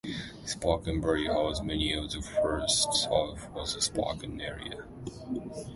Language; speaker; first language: English; non-native, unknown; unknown